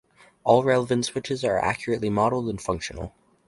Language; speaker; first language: English; native; English